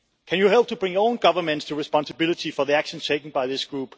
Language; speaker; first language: English; non-native, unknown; Danish